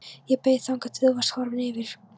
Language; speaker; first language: Icelandic; non-native, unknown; Polish